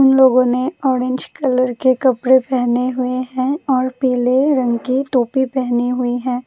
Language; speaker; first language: Hindi; non-native, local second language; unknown